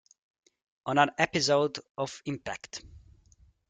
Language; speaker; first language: English; native; English